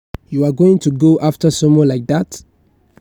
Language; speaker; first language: English; non-native, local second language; Yoruba